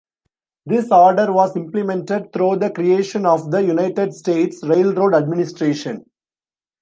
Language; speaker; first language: English; non-native, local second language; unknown